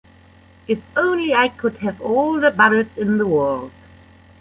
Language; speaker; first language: English; non-native, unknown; German